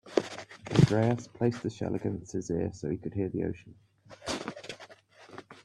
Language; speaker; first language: English; native; English